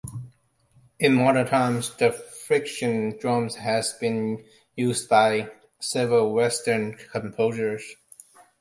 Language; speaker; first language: English; non-native, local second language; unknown